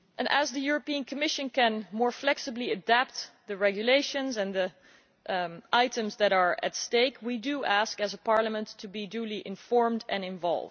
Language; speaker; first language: English; non-native, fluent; Dutch